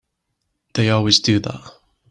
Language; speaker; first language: English; native; English